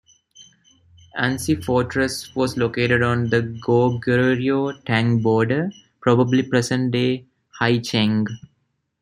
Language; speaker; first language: English; non-native, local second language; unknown